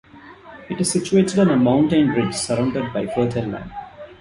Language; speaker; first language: English; non-native, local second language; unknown